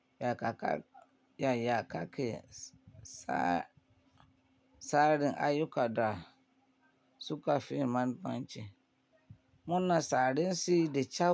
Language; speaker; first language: Hausa; non-native, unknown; Yoruba